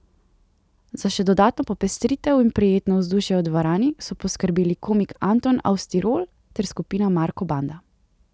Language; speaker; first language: Slovenian; native; Slovenian